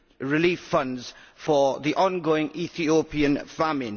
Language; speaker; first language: English; native; English